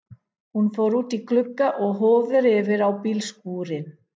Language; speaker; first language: Icelandic; non-native, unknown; English